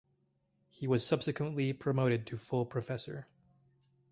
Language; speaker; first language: English; native; English